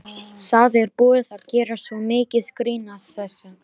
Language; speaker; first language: Icelandic; non-native, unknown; Lithuanian